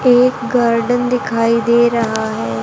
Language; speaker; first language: Hindi; native; Hindi